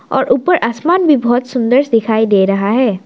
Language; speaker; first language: Hindi; non-native, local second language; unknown